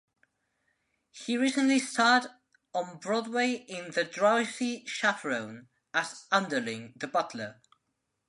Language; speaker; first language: English; non-native, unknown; Spanish